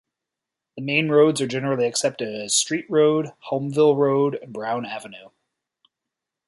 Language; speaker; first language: English; native; English